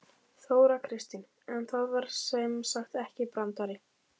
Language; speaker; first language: Icelandic; native; Icelandic